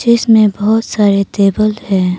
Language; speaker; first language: Hindi; non-native, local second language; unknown